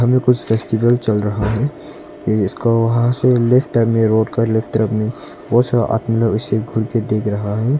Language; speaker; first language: Hindi; non-native, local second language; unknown